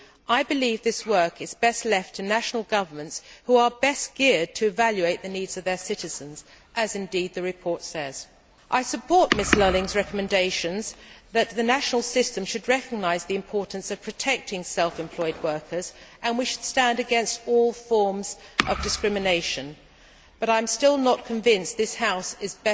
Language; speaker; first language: English; native; English